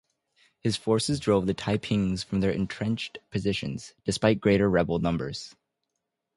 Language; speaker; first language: English; native; English